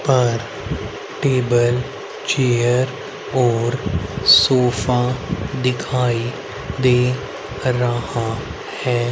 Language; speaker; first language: Hindi; native; Hindi